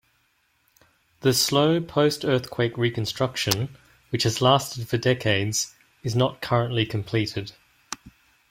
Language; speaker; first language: English; native; English